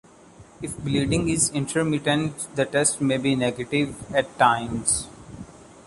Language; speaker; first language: English; non-native, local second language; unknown